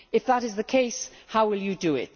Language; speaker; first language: English; native; English